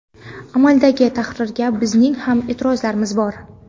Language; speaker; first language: Uzbek; non-native, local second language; Kara-Kalpak